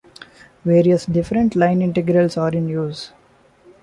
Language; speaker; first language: English; non-native, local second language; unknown